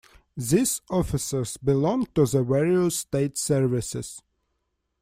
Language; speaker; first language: English; non-native, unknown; Russian